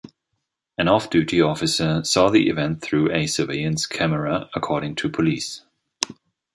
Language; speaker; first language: English; non-native, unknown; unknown